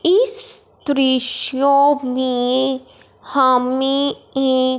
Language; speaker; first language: Hindi; non-native, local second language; Punjabi